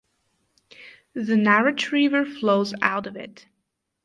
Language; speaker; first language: English; non-native, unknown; Bulgarian